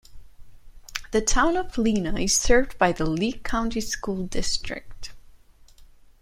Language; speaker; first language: English; non-native, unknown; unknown